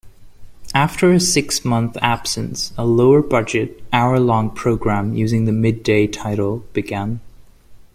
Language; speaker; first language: English; non-native, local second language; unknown